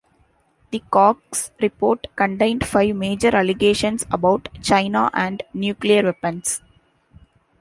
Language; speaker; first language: English; non-native, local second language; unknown